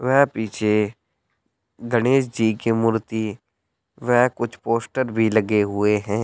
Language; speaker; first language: Hindi; native; Hindi